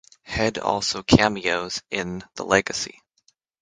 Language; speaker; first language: English; native; English